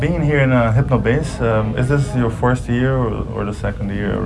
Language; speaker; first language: English; non-native, fluent; Portuguese